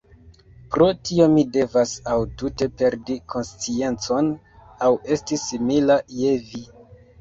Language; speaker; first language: Esperanto; non-native, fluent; Kinyarwanda